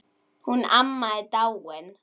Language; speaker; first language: Icelandic; native; Icelandic